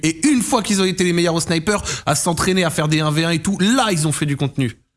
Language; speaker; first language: French; native; French